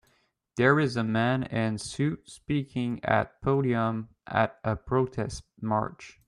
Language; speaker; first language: English; native; English